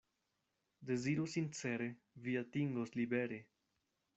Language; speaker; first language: Esperanto; non-native, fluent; Spanish